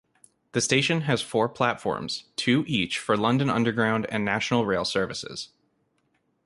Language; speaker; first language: English; native; English